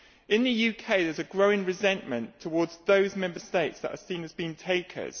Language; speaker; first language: English; native; English